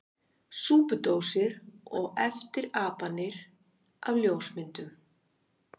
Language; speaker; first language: Icelandic; native; Icelandic